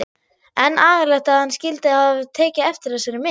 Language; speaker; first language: Icelandic; non-native, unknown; German